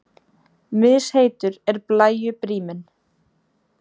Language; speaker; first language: Icelandic; native; Icelandic